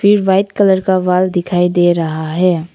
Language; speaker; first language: Hindi; non-native, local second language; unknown